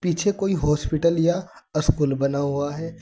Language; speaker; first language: Hindi; native; Hindi